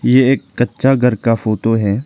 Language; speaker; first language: Hindi; non-native, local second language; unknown